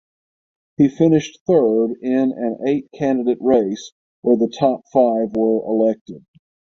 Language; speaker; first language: English; native; English